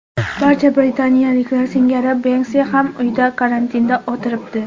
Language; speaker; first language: Uzbek; non-native, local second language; Kara-Kalpak